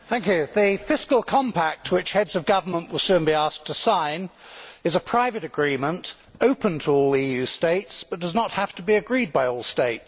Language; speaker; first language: English; native; English